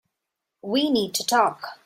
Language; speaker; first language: English; non-native, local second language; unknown